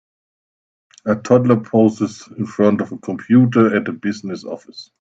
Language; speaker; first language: English; non-native, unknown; German